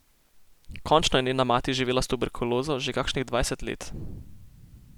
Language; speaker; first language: Slovenian; native; Slovenian